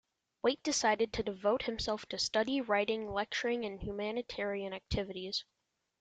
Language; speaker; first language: English; native; English